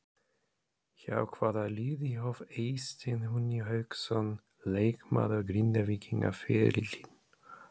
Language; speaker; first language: Icelandic; non-native, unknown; German